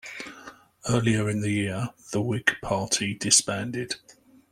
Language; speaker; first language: English; native; English